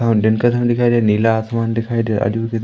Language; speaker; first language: Hindi; native; Hindi